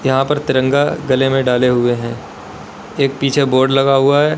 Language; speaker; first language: Hindi; native; Hindi